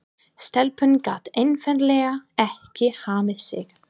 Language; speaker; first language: Icelandic; non-native, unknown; English